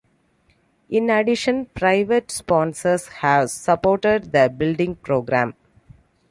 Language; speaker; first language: English; non-native, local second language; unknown